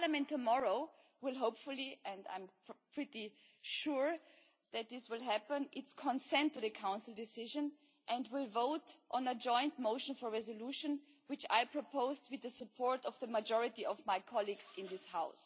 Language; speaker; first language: English; non-native, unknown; German